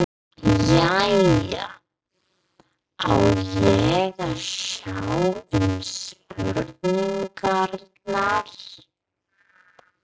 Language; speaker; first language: Icelandic; non-native, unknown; English